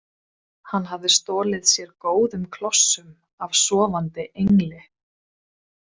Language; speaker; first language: Icelandic; non-native, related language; Swedish